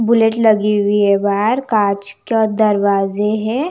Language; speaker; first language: Hindi; non-native, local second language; Punjabi